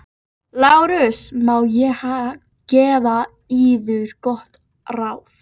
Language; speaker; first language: Icelandic; native; Icelandic